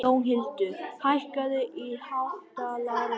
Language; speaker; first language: Icelandic; non-native, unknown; Vietnamese